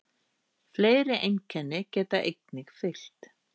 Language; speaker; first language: Icelandic; native; Icelandic